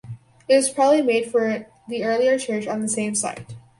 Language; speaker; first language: English; native; English